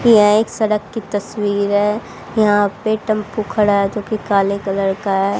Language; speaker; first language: Hindi; native; Hindi